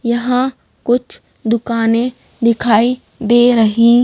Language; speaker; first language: Hindi; native; Hindi